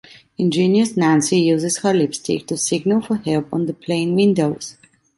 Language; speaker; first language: English; non-native, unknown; Italian